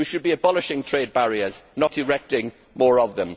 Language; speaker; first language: English; native; English